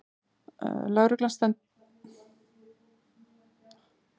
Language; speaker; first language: Icelandic; native; Icelandic